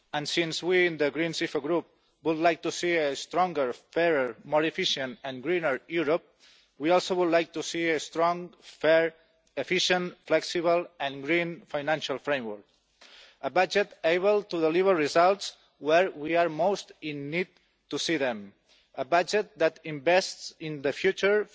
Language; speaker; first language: English; non-native, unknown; Catalan